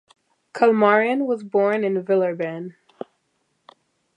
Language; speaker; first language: English; native; English